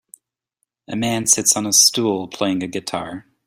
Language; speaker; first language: English; native; English